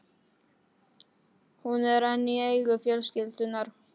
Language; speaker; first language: Icelandic; non-native, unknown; Polish